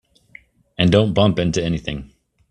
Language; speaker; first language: English; native; English